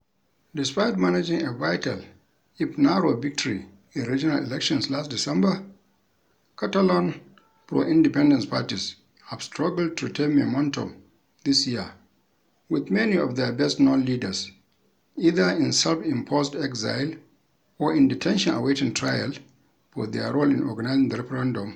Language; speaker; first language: English; non-native, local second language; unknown